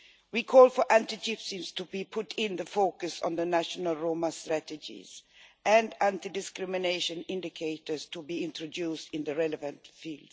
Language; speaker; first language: English; non-native, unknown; Swedish